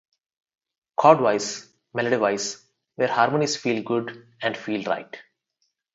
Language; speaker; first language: English; non-native, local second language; Telugu